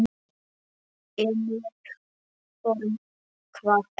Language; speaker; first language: Icelandic; non-native, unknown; Polish